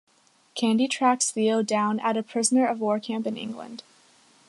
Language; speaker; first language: English; native; English